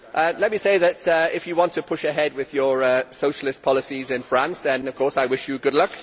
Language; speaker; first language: English; native; English